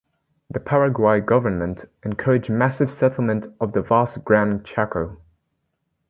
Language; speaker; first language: English; native; English